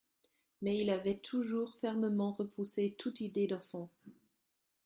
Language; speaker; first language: French; non-native, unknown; German